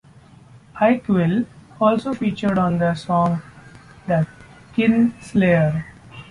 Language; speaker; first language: English; non-native, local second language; Marathi